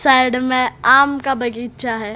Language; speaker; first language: Hindi; native; Hindi